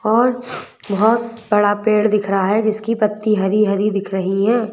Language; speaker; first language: Hindi; native; Hindi